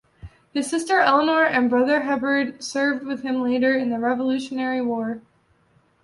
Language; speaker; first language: English; native; English